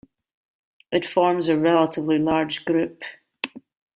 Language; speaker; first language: English; native; English